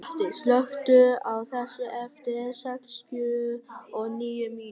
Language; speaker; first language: Icelandic; non-native, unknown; Vietnamese